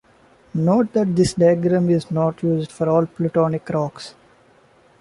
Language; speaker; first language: English; non-native, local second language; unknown